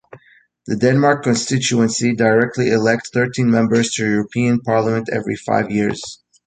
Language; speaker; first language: English; native; English